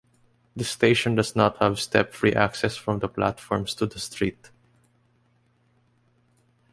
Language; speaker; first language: English; non-native, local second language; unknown